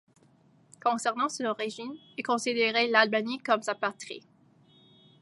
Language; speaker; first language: French; native; French